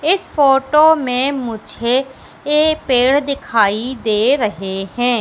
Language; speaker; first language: Hindi; native; Hindi